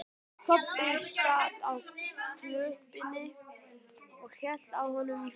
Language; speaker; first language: Icelandic; native; Icelandic